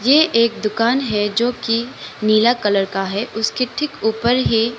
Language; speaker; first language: Hindi; non-native, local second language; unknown